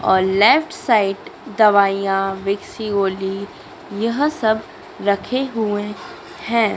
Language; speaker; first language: Hindi; native; Hindi